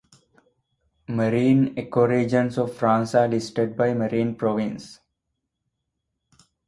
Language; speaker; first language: English; non-native, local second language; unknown